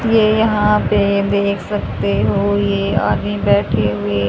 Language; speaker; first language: Hindi; native; Hindi